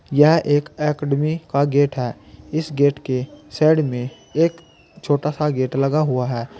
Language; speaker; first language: Hindi; native; Hindi